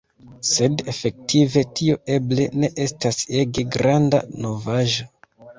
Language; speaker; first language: Esperanto; non-native, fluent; Kinyarwanda